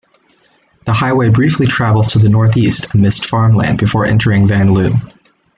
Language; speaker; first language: English; native; English